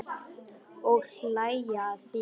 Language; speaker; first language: Icelandic; non-native, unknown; Polish